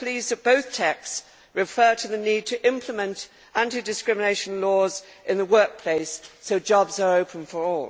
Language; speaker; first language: English; native; English